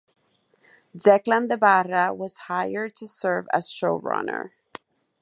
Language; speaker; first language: English; non-native, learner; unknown